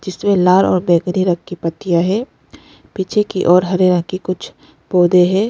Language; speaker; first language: Hindi; non-native, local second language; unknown